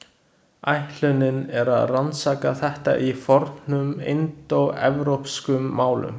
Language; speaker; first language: Icelandic; non-native, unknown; Chinese